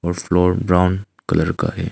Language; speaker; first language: Hindi; non-native, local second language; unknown